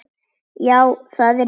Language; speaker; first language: Icelandic; native; Icelandic